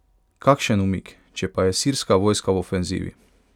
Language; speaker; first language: Slovenian; non-native, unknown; Hungarian